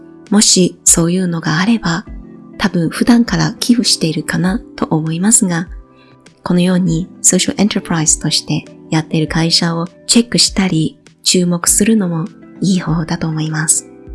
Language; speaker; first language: Japanese; native; Japanese